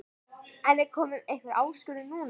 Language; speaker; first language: Icelandic; native; Icelandic